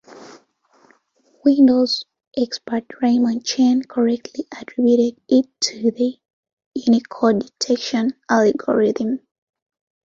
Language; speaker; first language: English; non-native, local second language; Ganda